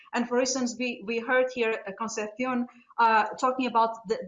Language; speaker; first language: English; non-native, fluent; Portuguese